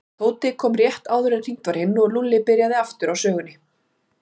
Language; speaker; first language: Icelandic; native; Icelandic